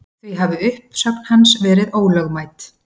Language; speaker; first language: Icelandic; native; Icelandic